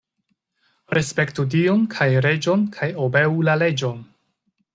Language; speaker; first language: Esperanto; non-native, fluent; Chinese